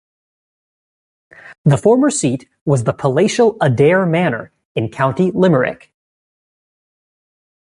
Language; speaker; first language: English; native; English